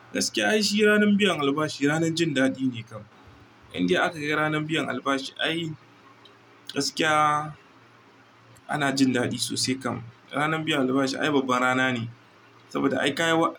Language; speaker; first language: Hausa; non-native, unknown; Igbo